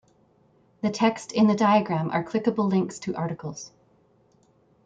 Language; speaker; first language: English; native; English